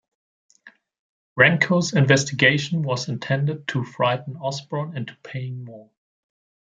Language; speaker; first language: English; non-native, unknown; German